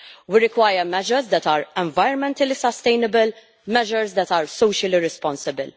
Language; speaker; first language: English; non-native, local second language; Maltese